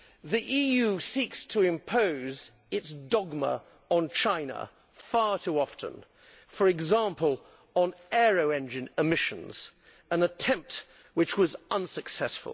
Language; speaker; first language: English; native; English